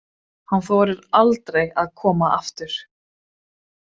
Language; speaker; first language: Icelandic; non-native, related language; Swedish